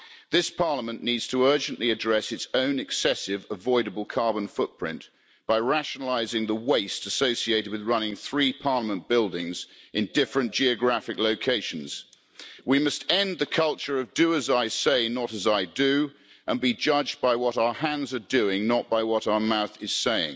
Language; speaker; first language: English; native; English